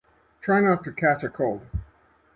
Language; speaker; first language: English; native; English